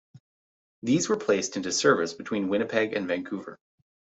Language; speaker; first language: English; native; English